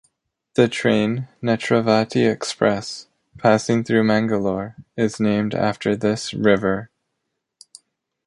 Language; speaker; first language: English; native; English